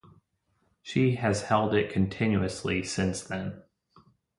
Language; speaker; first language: English; native; English